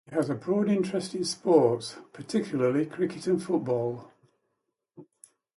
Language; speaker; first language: English; native; English